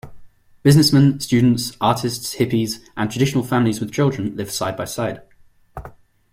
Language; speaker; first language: English; non-native, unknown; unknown